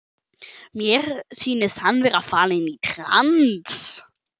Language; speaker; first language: Icelandic; non-native, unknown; German